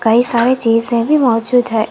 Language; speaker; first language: Hindi; non-native, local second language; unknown